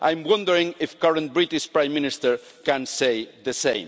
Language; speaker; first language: English; non-native, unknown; Spanish